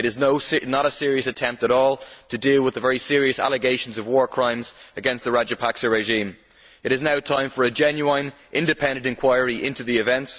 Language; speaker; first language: English; native; English